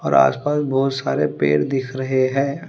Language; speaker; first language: Hindi; non-native, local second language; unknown